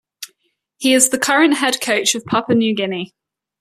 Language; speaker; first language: English; native; English